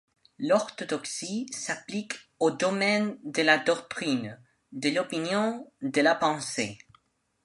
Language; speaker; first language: French; non-native, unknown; Spanish